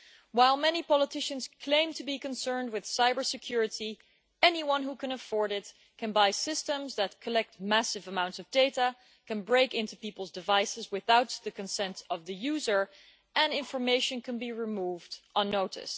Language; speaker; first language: English; non-native, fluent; Dutch